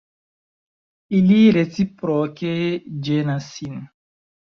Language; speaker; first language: Esperanto; non-native, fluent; Chinese